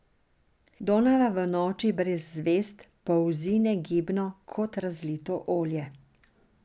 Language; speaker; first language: Slovenian; non-native, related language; Serbian